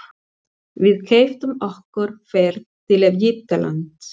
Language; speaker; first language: Icelandic; non-native, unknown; Spanish